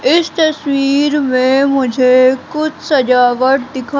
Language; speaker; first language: Hindi; native; Hindi